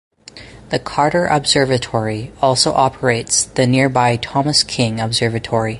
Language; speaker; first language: English; native; English